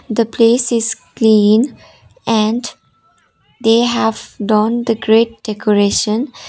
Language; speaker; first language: English; non-native, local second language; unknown